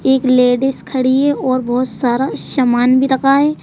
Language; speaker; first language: Hindi; native; Hindi